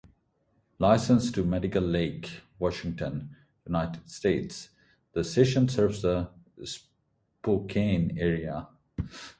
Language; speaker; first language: English; non-native, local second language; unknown